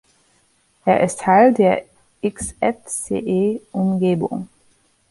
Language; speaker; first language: German; non-native, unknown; English